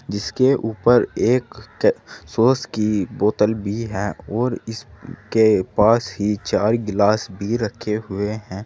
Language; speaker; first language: Hindi; native; Hindi